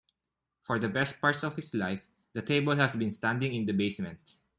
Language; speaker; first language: English; non-native, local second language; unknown